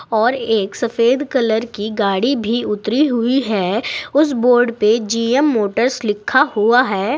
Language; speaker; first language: Hindi; native; Hindi